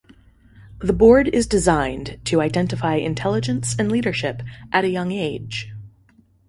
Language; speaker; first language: English; native; English